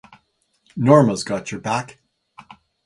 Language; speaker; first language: English; native; English